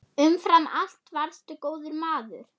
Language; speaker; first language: Icelandic; non-native, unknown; German